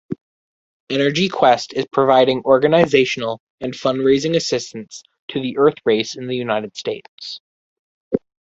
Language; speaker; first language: English; native; English